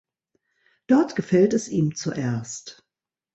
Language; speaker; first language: German; native; German